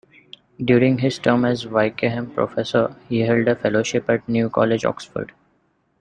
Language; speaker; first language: English; non-native, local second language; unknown